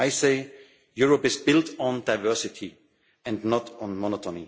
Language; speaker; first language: English; non-native, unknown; German